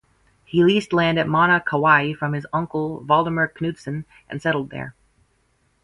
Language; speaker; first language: English; native; English